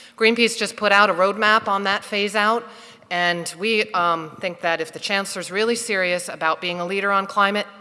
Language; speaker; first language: English; native; English